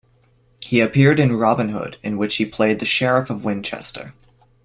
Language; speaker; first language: English; native; English